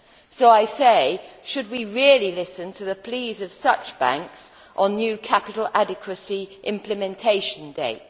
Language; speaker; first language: English; native; English